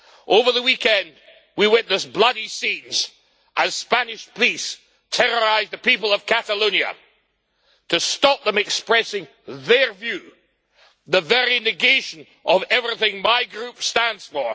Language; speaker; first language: English; native; English